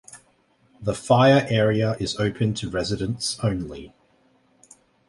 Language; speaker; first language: English; native; English